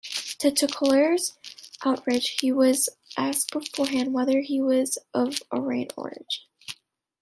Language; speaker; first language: English; native; English